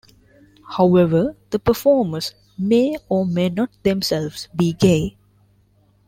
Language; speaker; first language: English; non-native, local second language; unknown